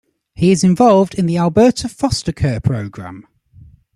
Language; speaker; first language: English; native; English